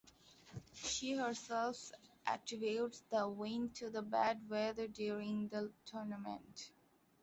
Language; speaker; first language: English; non-native, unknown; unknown